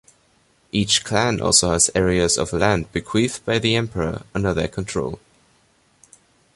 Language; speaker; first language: English; non-native, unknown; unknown